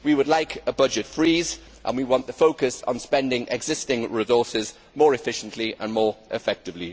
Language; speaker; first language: English; native; English